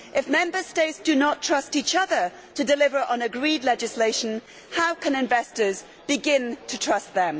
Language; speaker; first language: English; native; English